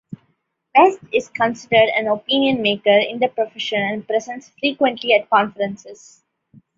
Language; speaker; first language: English; non-native, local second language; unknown